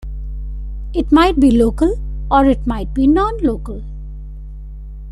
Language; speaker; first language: English; non-native, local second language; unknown